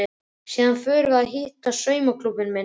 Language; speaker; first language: Icelandic; native; Icelandic